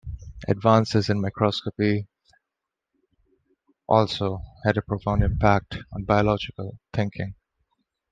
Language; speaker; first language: English; non-native, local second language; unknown